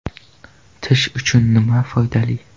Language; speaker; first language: Uzbek; non-native, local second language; Kara-Kalpak